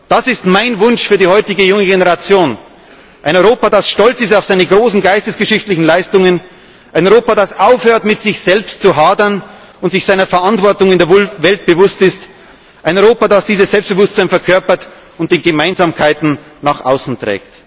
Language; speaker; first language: German; native; German